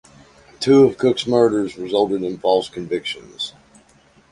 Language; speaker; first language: English; native; English